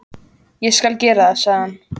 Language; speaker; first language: Icelandic; native; Icelandic